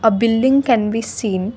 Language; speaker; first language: English; non-native, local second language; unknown